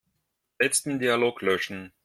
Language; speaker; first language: German; non-native, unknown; Russian